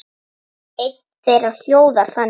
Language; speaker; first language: Icelandic; native; Icelandic